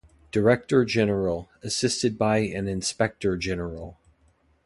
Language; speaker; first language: English; native; English